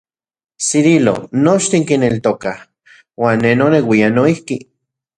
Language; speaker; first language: Central Puebla Nahuatl; non-native, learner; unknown